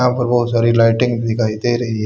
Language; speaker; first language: Hindi; native; Hindi